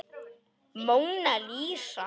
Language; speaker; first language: Icelandic; non-native, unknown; Polish